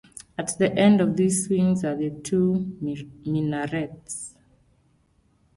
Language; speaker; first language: English; non-native, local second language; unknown